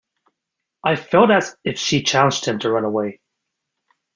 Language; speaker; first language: English; native; English